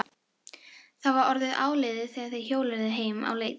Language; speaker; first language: Icelandic; non-native, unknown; Filipino